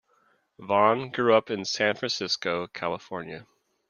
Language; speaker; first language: English; native; English